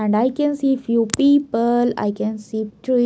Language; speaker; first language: English; non-native, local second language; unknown